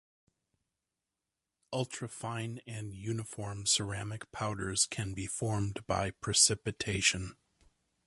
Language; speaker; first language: English; native; English